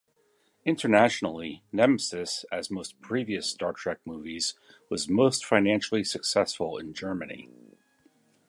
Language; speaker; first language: English; native; English